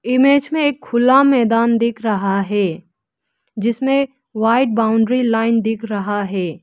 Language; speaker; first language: Hindi; non-native, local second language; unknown